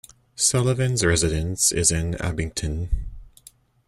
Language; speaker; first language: English; native; English